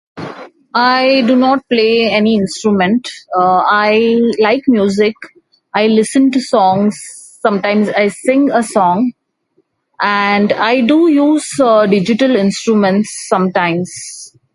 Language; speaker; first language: English; non-native, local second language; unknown